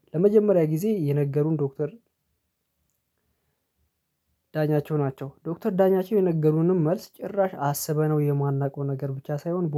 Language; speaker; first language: Amharic; non-native, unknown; Oromo